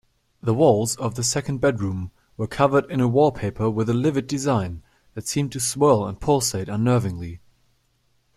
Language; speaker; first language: English; non-native, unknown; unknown